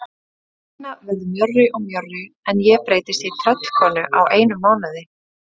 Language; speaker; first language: Icelandic; native; Icelandic